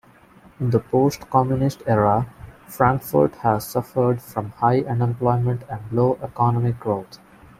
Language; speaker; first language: English; non-native, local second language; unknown